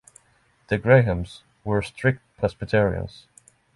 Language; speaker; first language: English; non-native, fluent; Norwegian